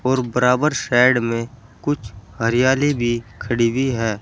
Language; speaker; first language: Hindi; native; Hindi